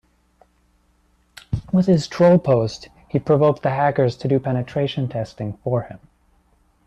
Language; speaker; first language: English; native; English